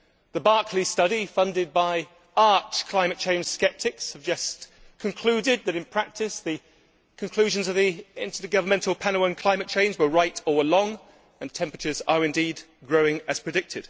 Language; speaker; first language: English; native; English